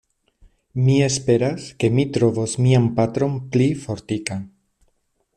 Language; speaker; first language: Esperanto; non-native, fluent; Spanish